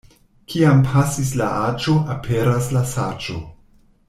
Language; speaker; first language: Esperanto; non-native, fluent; German